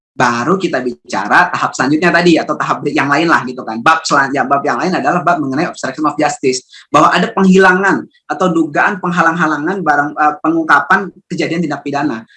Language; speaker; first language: Indonesian; native; Indonesian